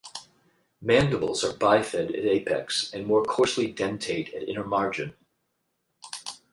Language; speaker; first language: English; native; English